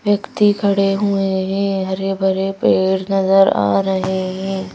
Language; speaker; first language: Hindi; native; Hindi